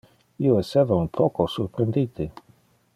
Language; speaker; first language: Interlingua; non-native, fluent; Dutch